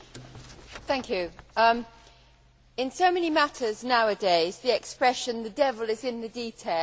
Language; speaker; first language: English; native; English